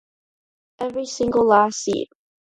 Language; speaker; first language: English; non-native, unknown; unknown